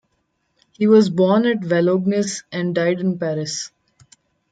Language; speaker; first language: English; non-native, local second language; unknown